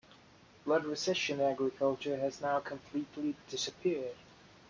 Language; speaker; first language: English; native; English